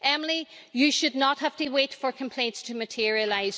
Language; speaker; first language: English; native; English